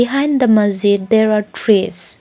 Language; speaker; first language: English; non-native, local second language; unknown